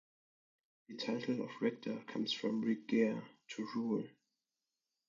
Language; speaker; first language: English; non-native, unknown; German